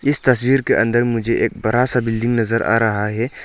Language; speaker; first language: Hindi; non-native, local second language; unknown